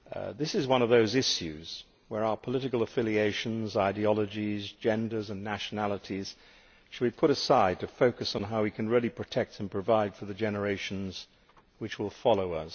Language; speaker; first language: English; native; English